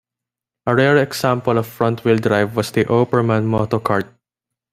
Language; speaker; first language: English; non-native, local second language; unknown